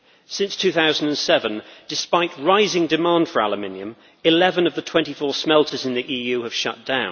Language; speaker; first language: English; native; English